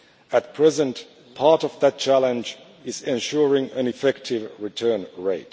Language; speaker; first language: English; non-native, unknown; Finnish